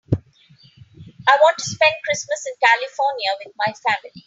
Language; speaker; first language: English; non-native, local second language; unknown